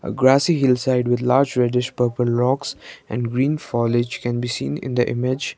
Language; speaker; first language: English; non-native, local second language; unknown